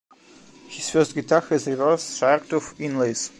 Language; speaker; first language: English; non-native, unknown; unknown